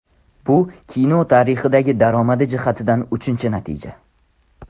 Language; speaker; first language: Uzbek; non-native, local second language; Tajik